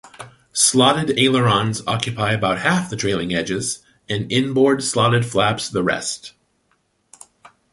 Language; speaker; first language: English; native; English